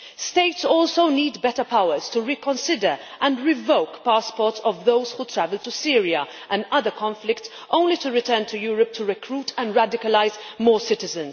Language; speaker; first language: English; non-native, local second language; Maltese